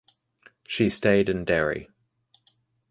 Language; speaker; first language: English; native; English